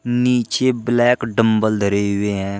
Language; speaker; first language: Hindi; native; Hindi